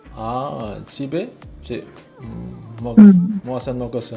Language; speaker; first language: Korean; non-native, learner; Indonesian